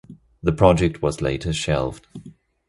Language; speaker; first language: English; non-native, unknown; German